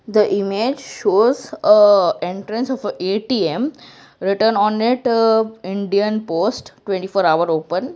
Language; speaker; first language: English; non-native, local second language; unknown